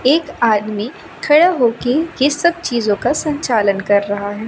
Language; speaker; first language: Hindi; native; Hindi